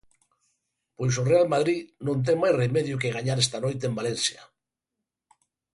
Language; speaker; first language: Galician; native; Galician